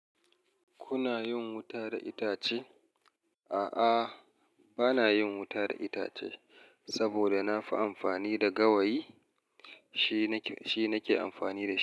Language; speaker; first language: Hausa; native; Hausa